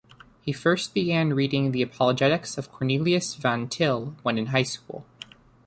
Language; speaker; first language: English; native; English